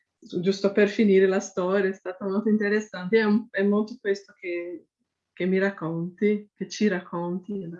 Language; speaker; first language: Italian; non-native, fluent; Portuguese